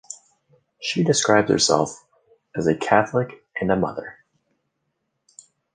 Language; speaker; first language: English; native; English